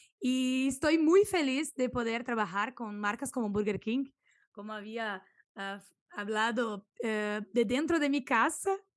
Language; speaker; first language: Spanish; non-native, related language; Portuguese